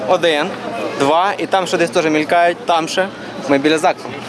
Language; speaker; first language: Ukrainian; native; Ukrainian